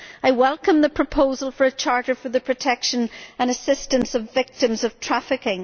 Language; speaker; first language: English; native; English